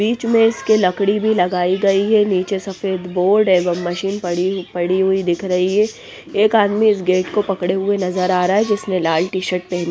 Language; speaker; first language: Hindi; non-native, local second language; Punjabi